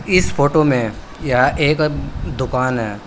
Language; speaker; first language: Hindi; native; Hindi